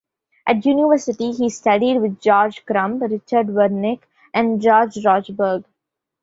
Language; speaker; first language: English; non-native, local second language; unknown